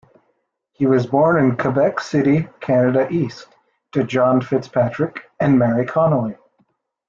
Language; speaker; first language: English; native; English